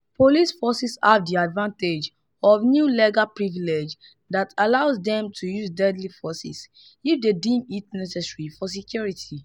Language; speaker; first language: English; non-native, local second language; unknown